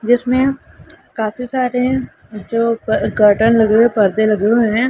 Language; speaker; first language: Hindi; non-native, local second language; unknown